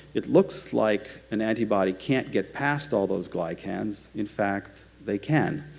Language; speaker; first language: English; native; English